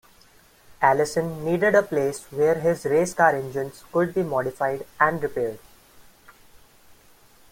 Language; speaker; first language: English; non-native, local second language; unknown